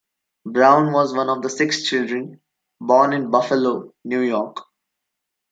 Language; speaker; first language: English; non-native, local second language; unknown